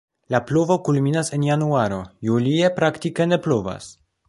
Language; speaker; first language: Esperanto; non-native, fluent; Polish